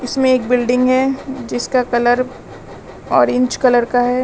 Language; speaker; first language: Hindi; native; Hindi